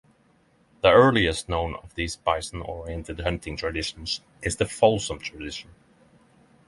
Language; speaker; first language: English; non-native, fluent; Norwegian